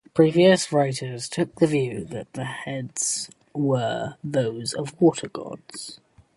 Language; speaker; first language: English; native; English